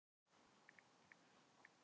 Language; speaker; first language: Icelandic; non-native, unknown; Thai